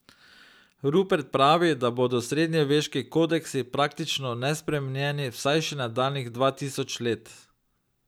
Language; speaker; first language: Slovenian; native; Slovenian